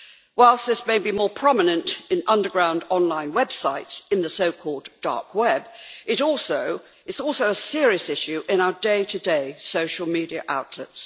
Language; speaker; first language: English; native; English